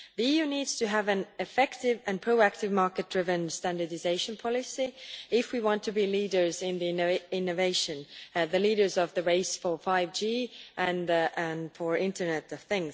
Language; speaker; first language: English; non-native, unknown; Estonian